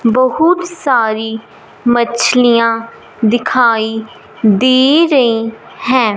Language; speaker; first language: Hindi; non-native, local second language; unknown